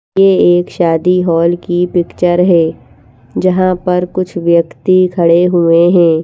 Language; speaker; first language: Hindi; native; Hindi